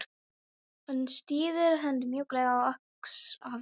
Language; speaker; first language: Icelandic; non-native, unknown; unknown